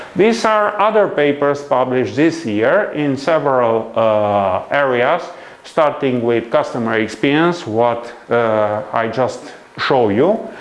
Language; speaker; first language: English; non-native, fluent; Romanian